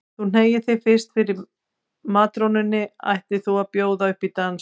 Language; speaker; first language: Icelandic; native; Icelandic